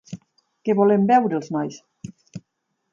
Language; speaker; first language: Catalan; native; Catalan